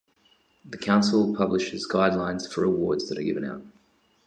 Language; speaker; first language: English; native; English